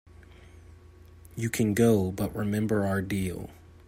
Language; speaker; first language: English; native; English